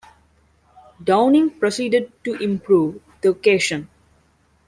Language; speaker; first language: English; non-native, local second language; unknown